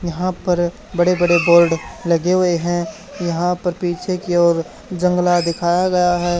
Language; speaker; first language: Hindi; native; Hindi